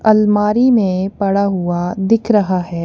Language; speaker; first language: Hindi; non-native, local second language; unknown